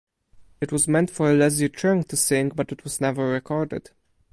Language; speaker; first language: English; non-native, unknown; Polish